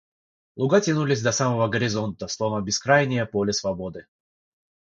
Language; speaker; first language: Russian; non-native, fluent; Georgian